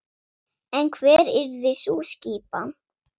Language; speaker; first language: Icelandic; non-native, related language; Swedish